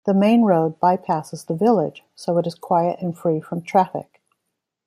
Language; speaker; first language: English; native; English